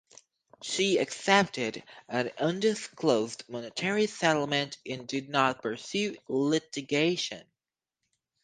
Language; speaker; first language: English; native; English